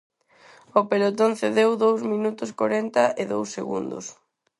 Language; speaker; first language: Galician; non-native, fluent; Spanish